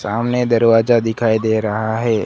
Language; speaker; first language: Hindi; non-native, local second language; Gujarati